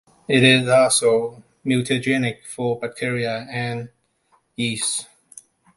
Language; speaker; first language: English; non-native, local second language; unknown